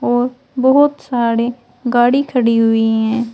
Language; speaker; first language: Hindi; native; Hindi